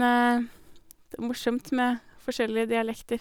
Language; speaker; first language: Norwegian; native; Norwegian